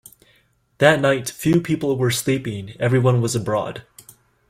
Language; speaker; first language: English; native; English